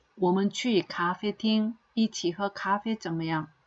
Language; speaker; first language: Chinese; non-native, fluent; Korean